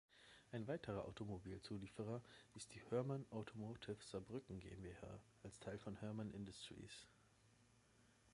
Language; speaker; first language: German; native; German